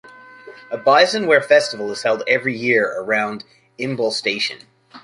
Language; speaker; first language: English; native; English